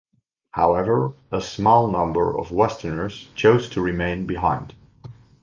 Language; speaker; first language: English; non-native, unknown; Dutch